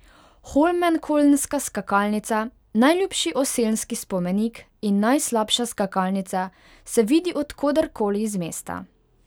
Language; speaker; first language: Slovenian; non-native, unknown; Hungarian